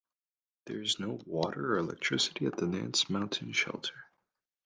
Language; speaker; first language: English; native; English